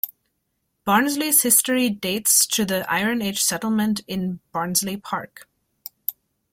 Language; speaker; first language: English; native; English